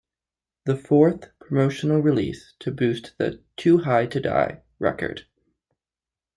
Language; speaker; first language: English; native; English